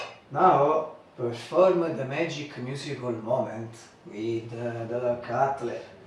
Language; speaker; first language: English; non-native, learner; Italian